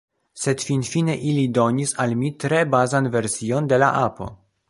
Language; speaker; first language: Esperanto; non-native, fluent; Polish